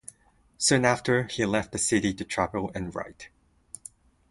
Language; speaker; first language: English; non-native, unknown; Japanese